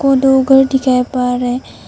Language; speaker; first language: Hindi; non-native, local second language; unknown